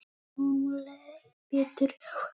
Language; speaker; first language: Icelandic; non-native, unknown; Polish